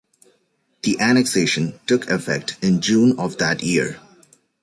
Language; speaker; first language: English; native; English